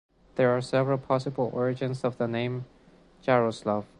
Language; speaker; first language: English; non-native, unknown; Spanish